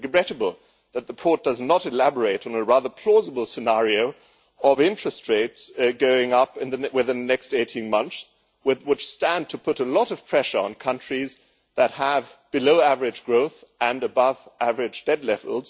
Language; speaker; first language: English; non-native, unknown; German